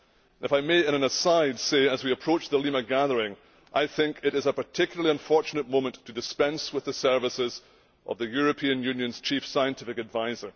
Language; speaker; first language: English; native; English